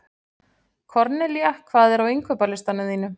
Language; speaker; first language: Icelandic; native; Icelandic